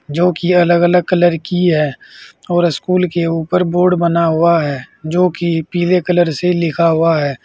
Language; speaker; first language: Hindi; native; Hindi